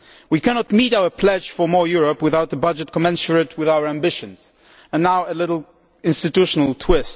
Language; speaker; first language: English; non-native, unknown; Polish